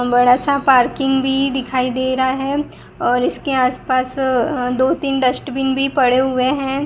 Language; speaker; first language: Hindi; non-native, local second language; Gujarati